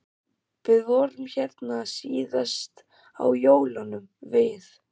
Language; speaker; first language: Icelandic; non-native, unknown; German